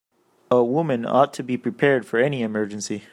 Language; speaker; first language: English; native; English